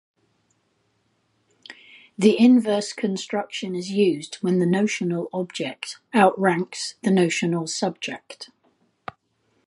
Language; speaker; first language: English; native; English